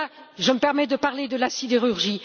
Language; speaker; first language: French; native; French